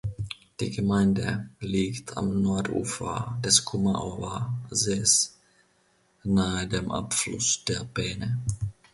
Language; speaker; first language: German; non-native, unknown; Finnish